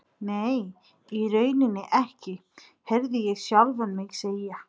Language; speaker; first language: Icelandic; non-native, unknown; Nepali